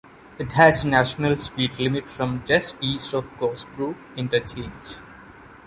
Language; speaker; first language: English; non-native, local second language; Malayalam